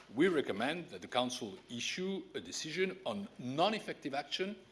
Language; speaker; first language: English; non-native, fluent; French